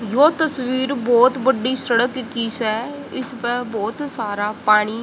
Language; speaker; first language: Hindi; native; Hindi